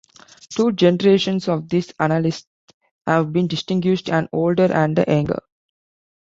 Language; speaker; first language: English; non-native, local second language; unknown